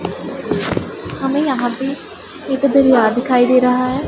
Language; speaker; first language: Hindi; non-native, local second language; Punjabi